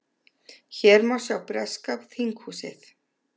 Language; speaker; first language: Icelandic; native; Icelandic